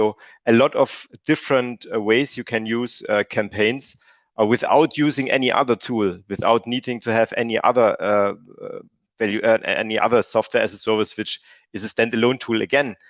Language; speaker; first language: English; non-native, fluent; German